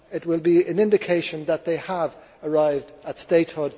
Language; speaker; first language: English; native; English